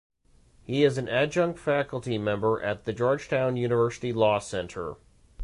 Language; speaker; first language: English; native; English